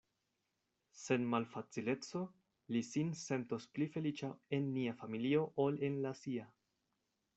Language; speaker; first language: Esperanto; non-native, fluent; Spanish